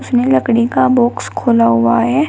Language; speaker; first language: Hindi; native; Hindi